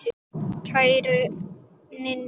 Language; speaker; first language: Icelandic; native; Icelandic